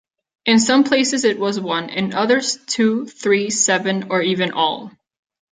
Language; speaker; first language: English; non-native, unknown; Catalan